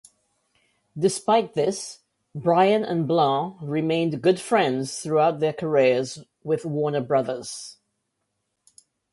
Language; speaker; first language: English; native; English